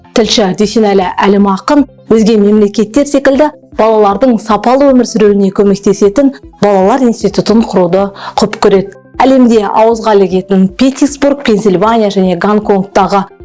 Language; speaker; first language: Kazakh; native; Kazakh